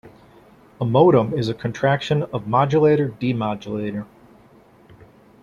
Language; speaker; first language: English; native; English